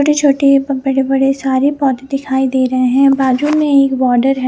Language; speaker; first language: Hindi; non-native, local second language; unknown